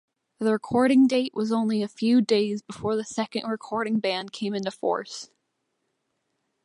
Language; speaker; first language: English; native; English